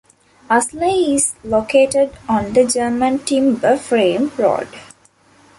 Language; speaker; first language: English; non-native, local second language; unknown